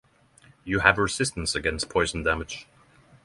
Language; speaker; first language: English; non-native, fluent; Norwegian